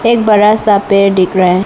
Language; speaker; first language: Hindi; non-native, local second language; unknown